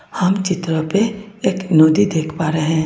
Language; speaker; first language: Hindi; non-native, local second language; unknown